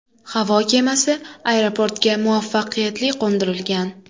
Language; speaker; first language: Uzbek; native; Uzbek